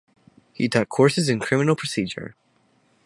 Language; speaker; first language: English; native; English